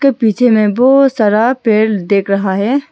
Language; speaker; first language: Hindi; non-native, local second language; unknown